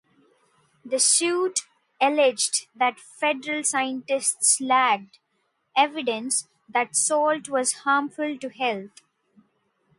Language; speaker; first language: English; non-native, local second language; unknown